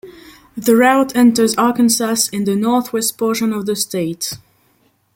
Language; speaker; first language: English; non-native, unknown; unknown